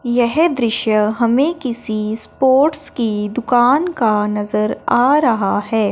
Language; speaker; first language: Hindi; non-native, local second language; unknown